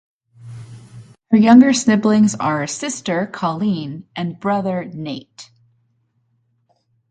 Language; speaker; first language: English; native; English